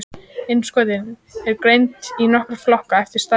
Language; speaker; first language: Icelandic; native; Icelandic